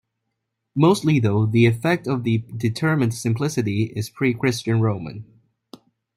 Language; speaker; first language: English; non-native, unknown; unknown